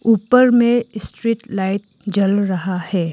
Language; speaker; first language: Hindi; non-native, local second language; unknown